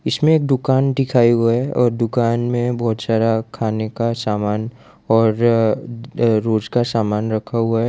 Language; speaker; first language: Hindi; non-native, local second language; Gujarati